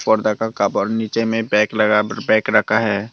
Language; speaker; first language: Hindi; non-native, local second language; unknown